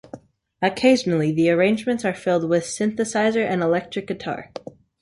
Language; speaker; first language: English; native; English